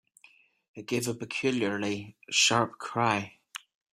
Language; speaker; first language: English; native; English